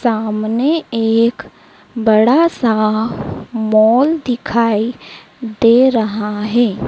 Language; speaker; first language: Hindi; native; Hindi